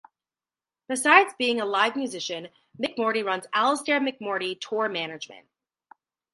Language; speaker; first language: English; native; English